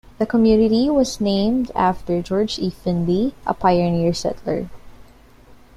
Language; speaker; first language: English; non-native, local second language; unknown